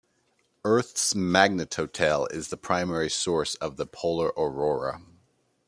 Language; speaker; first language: English; native; English